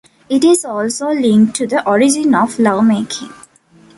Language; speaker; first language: English; non-native, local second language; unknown